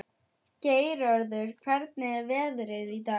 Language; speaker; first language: Icelandic; non-native, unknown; German